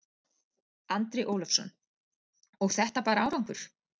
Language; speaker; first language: Icelandic; native; Icelandic